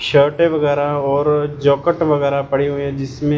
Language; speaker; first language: Hindi; non-native, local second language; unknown